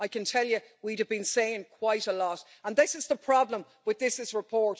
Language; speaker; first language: English; native; English